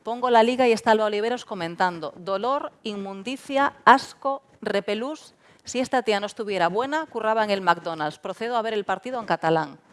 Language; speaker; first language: Spanish; non-native, local second language; Galician